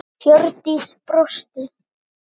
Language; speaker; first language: Icelandic; native; Icelandic